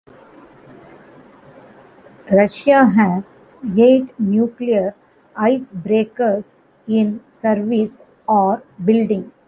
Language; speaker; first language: English; non-native, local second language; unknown